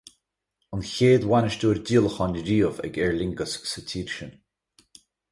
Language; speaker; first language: Irish; native; Irish